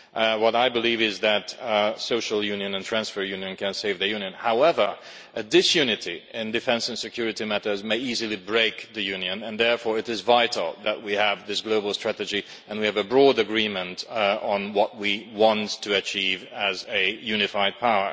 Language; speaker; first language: English; non-native, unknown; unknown